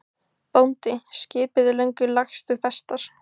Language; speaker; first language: Icelandic; native; Icelandic